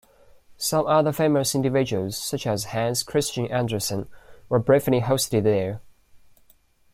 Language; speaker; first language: English; non-native, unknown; Chinese